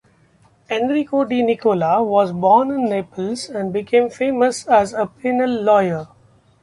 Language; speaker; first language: English; non-native, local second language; Marathi